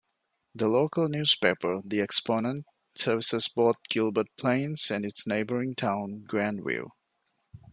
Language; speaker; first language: English; non-native, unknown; Divehi